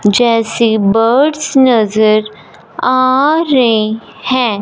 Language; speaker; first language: Hindi; non-native, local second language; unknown